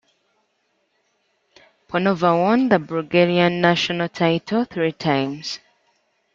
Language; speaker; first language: English; native; English